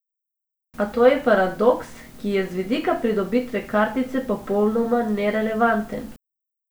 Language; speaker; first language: Slovenian; non-native, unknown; Macedonian